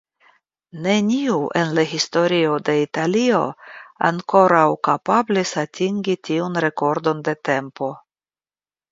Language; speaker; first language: Esperanto; non-native, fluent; Russian